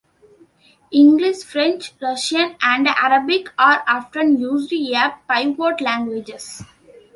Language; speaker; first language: English; non-native, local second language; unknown